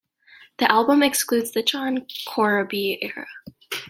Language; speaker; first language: English; native; English